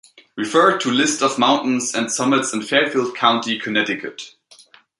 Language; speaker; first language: English; native; English